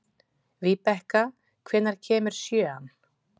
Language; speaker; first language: Icelandic; native; Icelandic